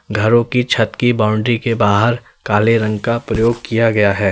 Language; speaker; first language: Hindi; native; Hindi